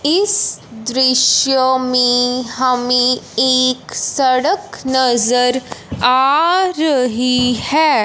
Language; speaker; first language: Hindi; non-native, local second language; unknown